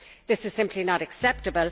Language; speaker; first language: English; native; English